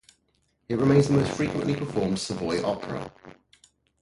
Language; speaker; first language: English; native; English